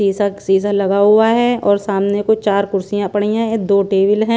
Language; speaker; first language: Hindi; non-native, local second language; Punjabi